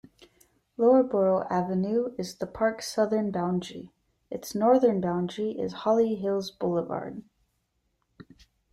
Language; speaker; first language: English; native; English